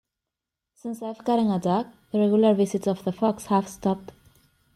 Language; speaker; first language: English; native; English